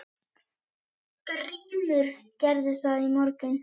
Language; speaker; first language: Icelandic; native; Icelandic